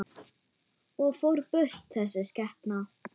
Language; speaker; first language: Icelandic; non-native, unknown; German